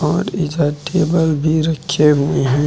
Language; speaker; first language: Hindi; native; Hindi